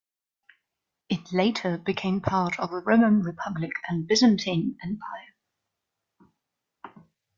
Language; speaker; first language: English; non-native, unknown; German